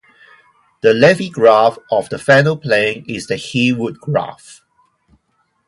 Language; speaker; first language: English; non-native, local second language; Cantonese